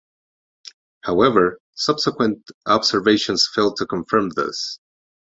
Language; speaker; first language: English; non-native, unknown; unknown